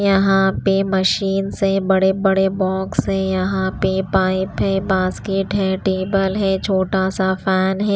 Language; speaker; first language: Hindi; non-native, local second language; Punjabi